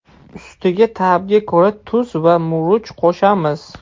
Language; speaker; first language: Uzbek; non-native, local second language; Russian